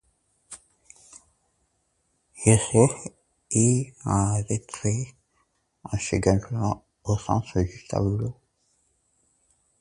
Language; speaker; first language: French; non-native, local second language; Comorian